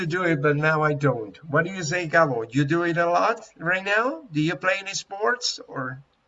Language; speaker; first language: English; non-native, fluent; Spanish